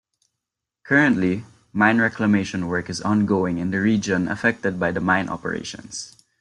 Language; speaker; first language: English; non-native, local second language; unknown